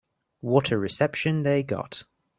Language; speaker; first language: English; native; English